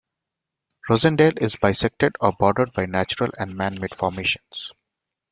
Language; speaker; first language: English; non-native, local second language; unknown